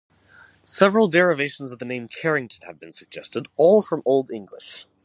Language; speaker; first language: English; native; English